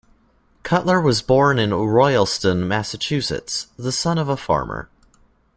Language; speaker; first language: English; native; English